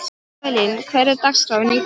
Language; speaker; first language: Icelandic; non-native, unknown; Polish